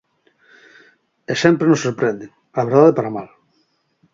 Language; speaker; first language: Galician; native; Galician